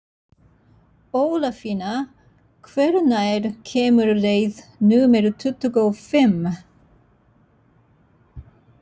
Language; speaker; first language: Icelandic; non-native, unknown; Japanese